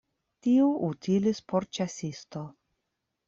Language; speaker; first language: Esperanto; non-native, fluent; Russian